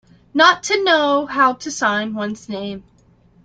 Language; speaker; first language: English; native; English